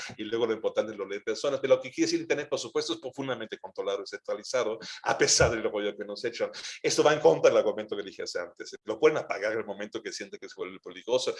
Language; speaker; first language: Spanish; non-native, fluent; German